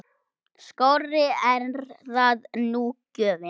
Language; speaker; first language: Icelandic; native; Icelandic